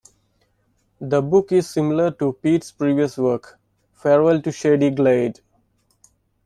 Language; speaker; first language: English; non-native, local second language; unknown